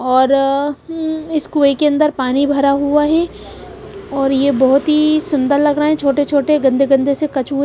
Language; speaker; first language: Hindi; non-native, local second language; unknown